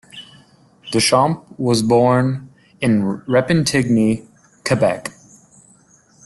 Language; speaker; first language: English; native; English